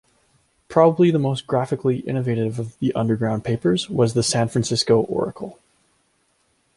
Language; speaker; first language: English; native; English